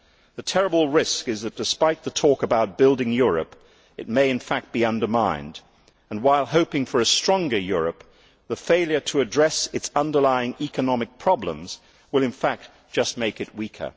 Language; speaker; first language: English; native; English